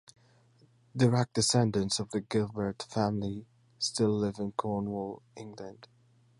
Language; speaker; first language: English; native; English